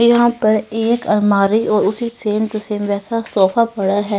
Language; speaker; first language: Hindi; non-native, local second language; Punjabi